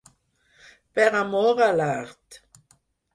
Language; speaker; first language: Catalan; non-native, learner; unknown